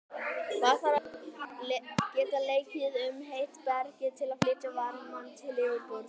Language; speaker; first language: Icelandic; native; Icelandic